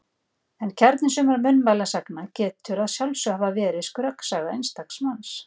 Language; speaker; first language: Icelandic; native; Icelandic